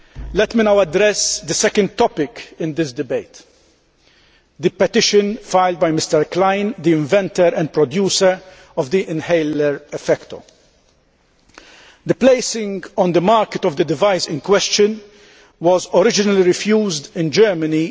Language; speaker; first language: English; non-native, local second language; Maltese